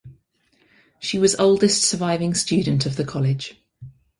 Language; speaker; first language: English; native; English